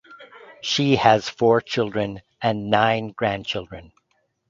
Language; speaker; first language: English; native; English